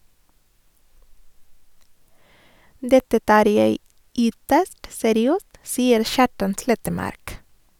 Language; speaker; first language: Norwegian; non-native, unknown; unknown